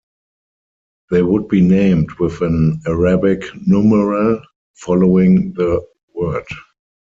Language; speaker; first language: English; non-native, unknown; German